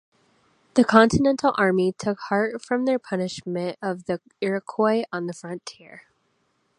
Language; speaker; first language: English; native; English